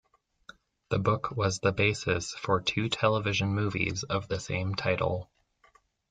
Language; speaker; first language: English; native; English